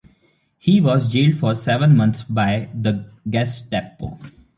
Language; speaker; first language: English; non-native, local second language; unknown